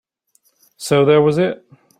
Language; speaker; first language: English; native; English